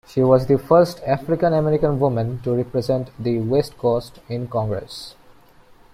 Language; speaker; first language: English; non-native, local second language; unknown